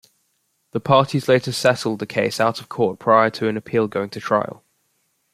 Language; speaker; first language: English; native; English